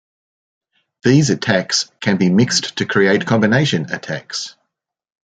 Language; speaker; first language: English; native; English